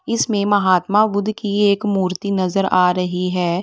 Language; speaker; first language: Hindi; native; Hindi